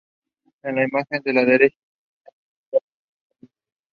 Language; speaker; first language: English; non-native, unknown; Spanish